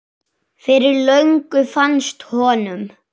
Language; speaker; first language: Icelandic; native; Icelandic